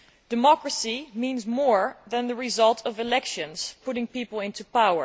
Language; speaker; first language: English; non-native, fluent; Dutch